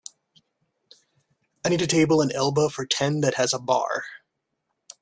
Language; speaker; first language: English; native; English